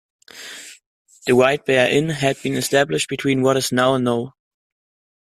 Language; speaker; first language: English; non-native, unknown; German